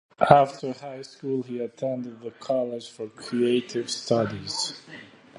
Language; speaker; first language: English; native; English